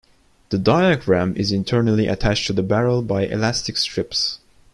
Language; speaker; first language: English; non-native, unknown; Turkish